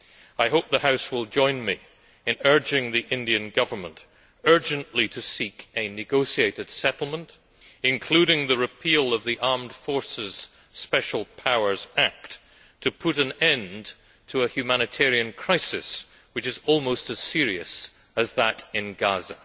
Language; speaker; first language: English; native; English